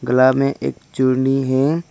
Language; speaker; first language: Hindi; non-native, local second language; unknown